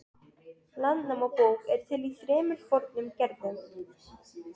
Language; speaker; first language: Icelandic; non-native, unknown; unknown